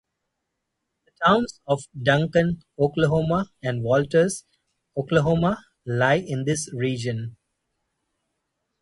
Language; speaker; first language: English; non-native, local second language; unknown